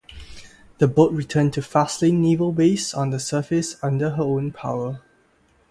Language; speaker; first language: English; non-native, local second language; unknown